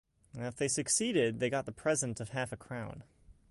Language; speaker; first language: English; native; English